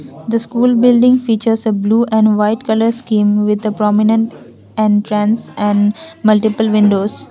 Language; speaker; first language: English; non-native, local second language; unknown